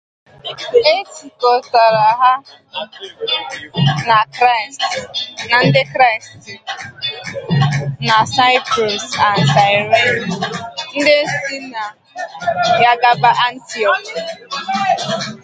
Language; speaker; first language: English; non-native, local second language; Igbo